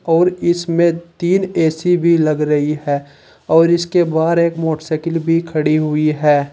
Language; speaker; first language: Hindi; native; Hindi